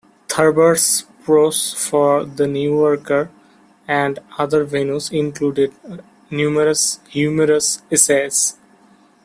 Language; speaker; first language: English; non-native, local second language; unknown